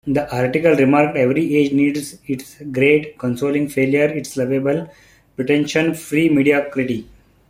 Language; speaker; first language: English; non-native, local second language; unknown